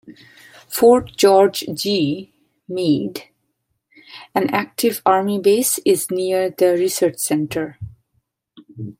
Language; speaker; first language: English; non-native, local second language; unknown